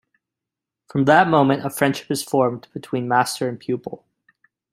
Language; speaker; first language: English; native; English